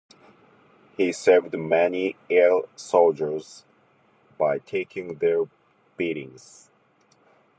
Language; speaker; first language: English; non-native, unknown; Japanese